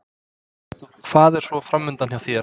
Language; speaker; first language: Icelandic; non-native, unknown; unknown